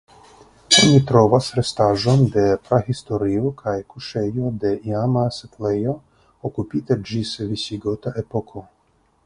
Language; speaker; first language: Esperanto; non-native, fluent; Russian